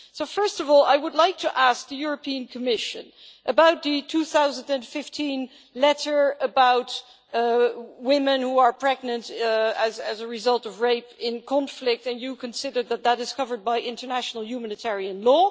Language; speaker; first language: English; non-native, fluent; Dutch